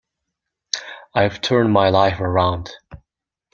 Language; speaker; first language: English; non-native, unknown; Mongolian